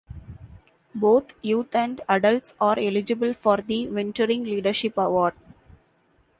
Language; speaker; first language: English; non-native, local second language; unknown